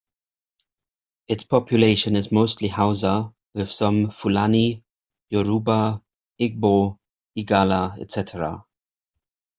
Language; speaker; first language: English; native; English